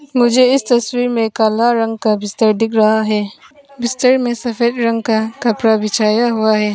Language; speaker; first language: Hindi; non-native, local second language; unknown